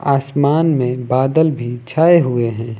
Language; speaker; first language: Hindi; native; Hindi